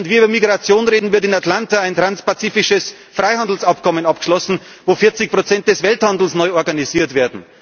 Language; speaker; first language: German; native; German